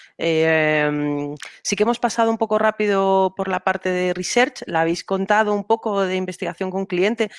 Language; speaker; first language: Spanish; native; Spanish